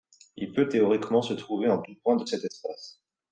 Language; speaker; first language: French; native; French